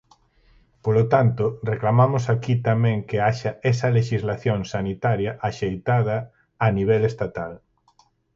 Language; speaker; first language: Galician; native; Galician